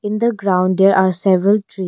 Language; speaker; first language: English; non-native, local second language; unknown